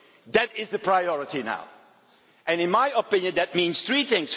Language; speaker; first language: English; non-native, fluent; Dutch